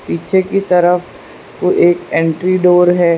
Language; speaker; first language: Hindi; non-native, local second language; Gujarati